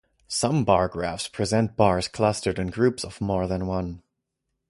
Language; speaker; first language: English; non-native, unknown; German